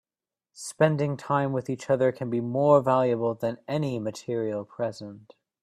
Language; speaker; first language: English; native; English